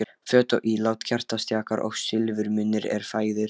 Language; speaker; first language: Icelandic; non-native, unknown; Lithuanian